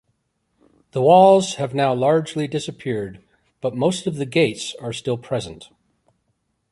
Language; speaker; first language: English; native; English